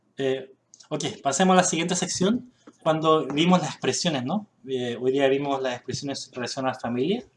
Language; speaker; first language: Spanish; early bilingual, other home language; Korean